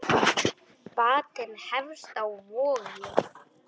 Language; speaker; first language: Icelandic; non-native, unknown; Polish